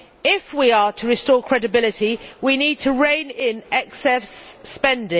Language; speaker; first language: English; native; English